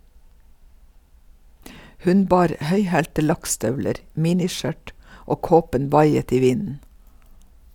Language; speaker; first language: Norwegian; native; Norwegian